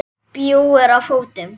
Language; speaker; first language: Icelandic; native; Icelandic